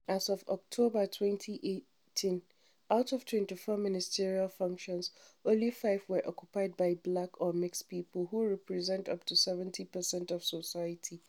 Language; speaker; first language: English; non-native, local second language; Hausa